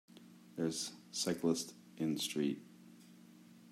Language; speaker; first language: English; native; English